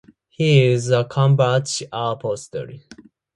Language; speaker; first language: English; non-native, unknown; Japanese